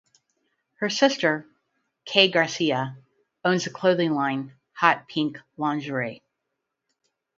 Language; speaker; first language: English; native; English